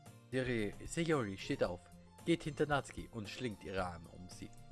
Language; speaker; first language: German; native; German